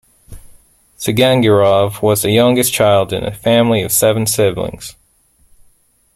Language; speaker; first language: English; native; English